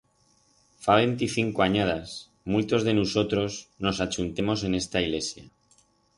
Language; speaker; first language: Aragonese; non-native, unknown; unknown